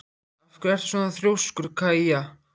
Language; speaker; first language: Icelandic; native; Icelandic